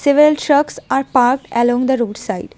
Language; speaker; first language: English; non-native, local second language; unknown